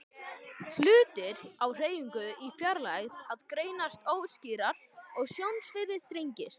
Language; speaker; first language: Icelandic; native; Icelandic